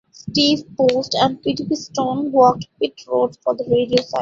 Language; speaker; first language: English; non-native, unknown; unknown